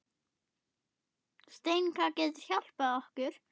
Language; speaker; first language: Icelandic; non-native, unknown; German